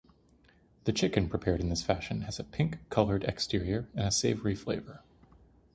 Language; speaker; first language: English; native; English